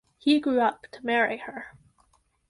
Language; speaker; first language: English; native; English